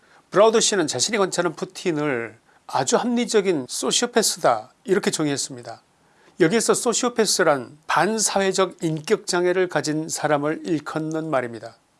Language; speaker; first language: Korean; native; Korean